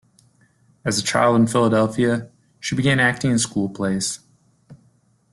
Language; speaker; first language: English; native; English